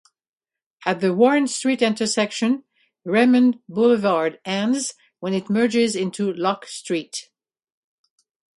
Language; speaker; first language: English; native; English